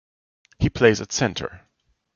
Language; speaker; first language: English; non-native, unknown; German